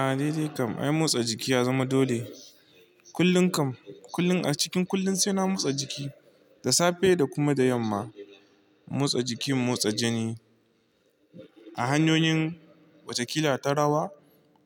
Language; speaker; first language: Hausa; non-native, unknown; Igbo